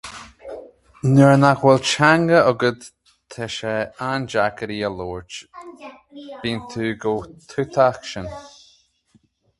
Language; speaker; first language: Irish; native; Irish